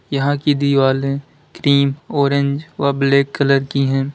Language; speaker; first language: Hindi; native; Hindi